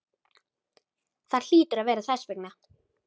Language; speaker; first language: Icelandic; native; Icelandic